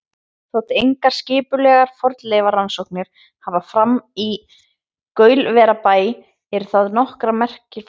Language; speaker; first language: Icelandic; native; Icelandic